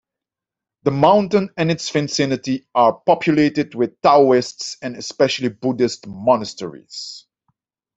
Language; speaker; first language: English; non-native, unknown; Dutch